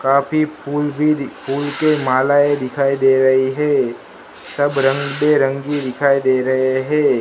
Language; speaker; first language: Hindi; non-native, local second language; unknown